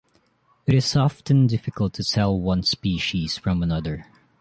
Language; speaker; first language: English; non-native, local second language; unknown